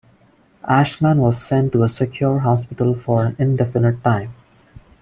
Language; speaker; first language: English; non-native, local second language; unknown